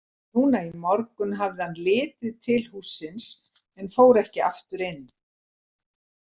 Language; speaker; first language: Icelandic; native; Icelandic